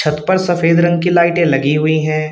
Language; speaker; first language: Hindi; native; Hindi